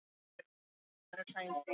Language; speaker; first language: Icelandic; non-native, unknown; English